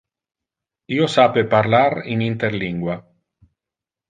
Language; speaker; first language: Interlingua; non-native, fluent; Italian